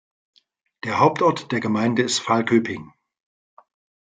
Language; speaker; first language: German; native; German